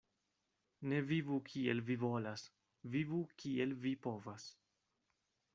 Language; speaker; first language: Esperanto; non-native, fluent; Spanish